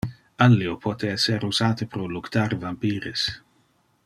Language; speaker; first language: Interlingua; non-native, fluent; Dutch